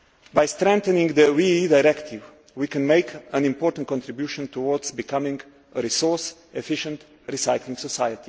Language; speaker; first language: English; non-native, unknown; Slovenian